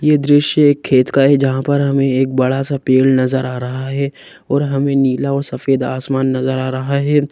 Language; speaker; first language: Hindi; native; Hindi